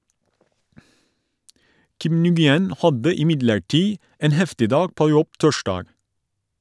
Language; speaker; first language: Norwegian; non-native, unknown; Turkish